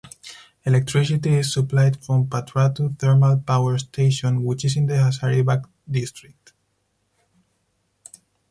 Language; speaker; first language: English; non-native, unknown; Spanish